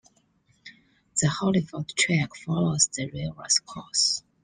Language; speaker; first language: English; non-native, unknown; Chinese